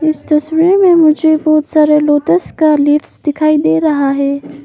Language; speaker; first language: Hindi; non-native, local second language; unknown